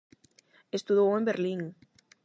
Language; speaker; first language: Galician; non-native, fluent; Spanish